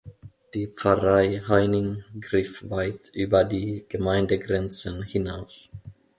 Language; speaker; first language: German; non-native, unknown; Finnish